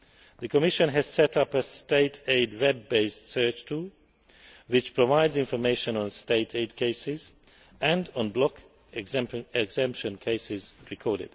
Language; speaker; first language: English; non-native, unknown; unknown